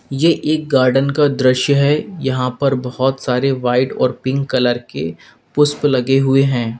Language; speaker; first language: Hindi; native; Hindi